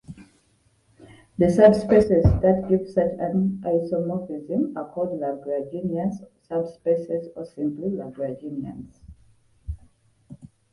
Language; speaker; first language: English; non-native, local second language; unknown